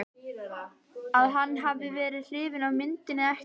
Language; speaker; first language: Icelandic; native; Icelandic